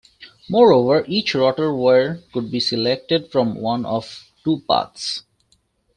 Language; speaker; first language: English; native; English